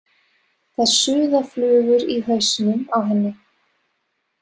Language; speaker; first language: Icelandic; non-native, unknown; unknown